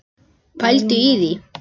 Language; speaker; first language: Icelandic; native; Icelandic